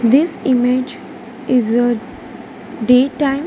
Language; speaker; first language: English; non-native, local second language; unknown